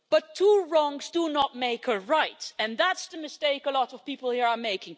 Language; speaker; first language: English; non-native, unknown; Dutch